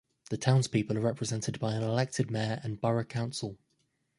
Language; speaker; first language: English; native; English